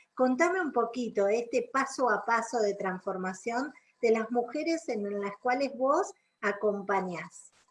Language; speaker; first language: Spanish; native; Spanish